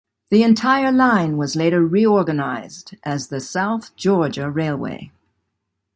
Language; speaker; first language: English; native; English